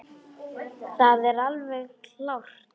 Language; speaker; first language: Icelandic; non-native, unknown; Polish